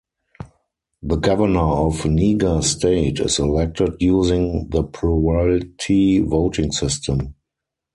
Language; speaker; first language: English; non-native, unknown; German